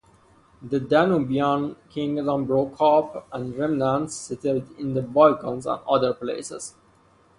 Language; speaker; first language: English; non-native, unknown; Persian